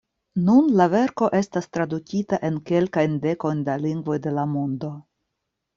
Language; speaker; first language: Esperanto; non-native, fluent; Russian